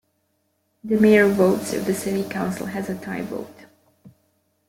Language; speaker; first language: English; native; English